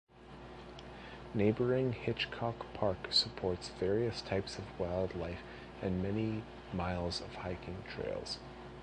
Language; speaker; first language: English; native; English